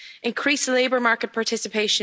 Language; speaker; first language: English; native; English